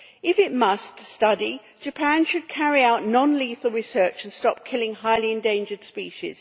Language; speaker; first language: English; native; English